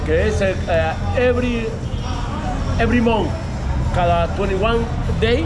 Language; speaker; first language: English; non-native, learner; Spanish